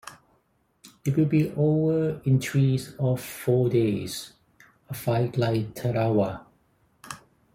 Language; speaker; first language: English; non-native, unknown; Thai